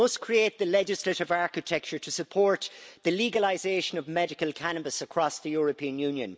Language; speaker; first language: English; native; English